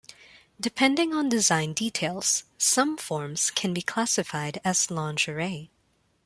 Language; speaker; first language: English; non-native, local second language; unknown